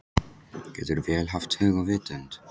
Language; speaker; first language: Icelandic; non-native, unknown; Polish